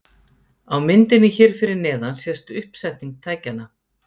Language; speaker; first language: Icelandic; native; Icelandic